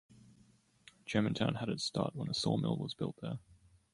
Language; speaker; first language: English; native; English